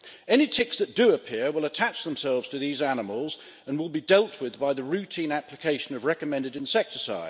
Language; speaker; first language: English; native; English